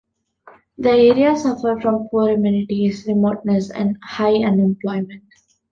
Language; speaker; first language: English; non-native, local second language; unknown